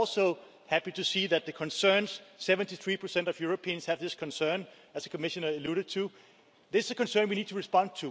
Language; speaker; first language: English; non-native, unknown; Danish